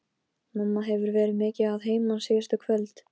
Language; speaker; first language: Icelandic; non-native, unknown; Polish